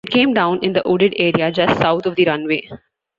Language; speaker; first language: English; non-native, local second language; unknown